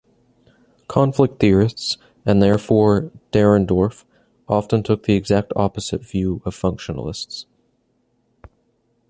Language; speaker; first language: English; native; English